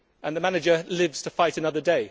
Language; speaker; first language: English; native; English